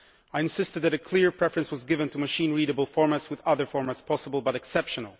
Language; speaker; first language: English; non-native, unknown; Polish